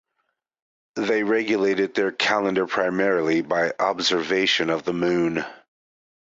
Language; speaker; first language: English; native; English